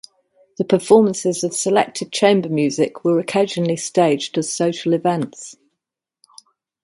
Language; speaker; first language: English; native; English